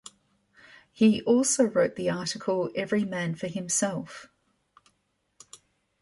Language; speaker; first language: English; native; English